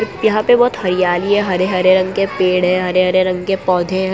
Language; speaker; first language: Hindi; non-native, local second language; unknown